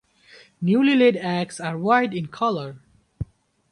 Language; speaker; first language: English; non-native, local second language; Bangla